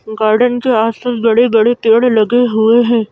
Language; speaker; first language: Hindi; native; Hindi